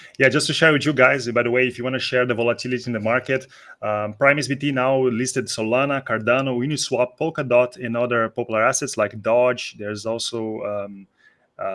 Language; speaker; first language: English; non-native, fluent; Portuguese